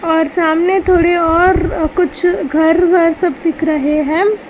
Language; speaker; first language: Hindi; non-native, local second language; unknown